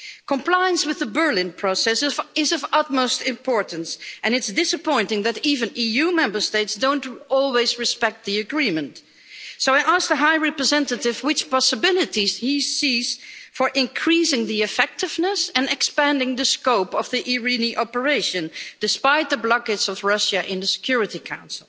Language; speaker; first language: English; non-native, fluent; Dutch